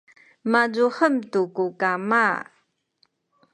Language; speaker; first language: Sakizaya; non-native, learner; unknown